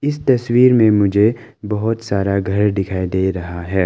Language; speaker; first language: Hindi; non-native, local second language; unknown